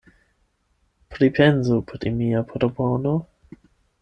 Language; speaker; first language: Esperanto; non-native, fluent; German